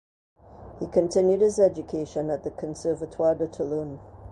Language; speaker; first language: English; native; English